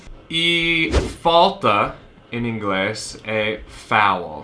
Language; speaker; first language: Portuguese; non-native, fluent; English